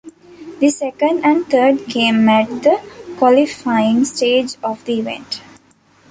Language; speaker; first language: English; non-native, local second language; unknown